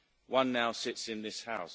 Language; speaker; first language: English; native; English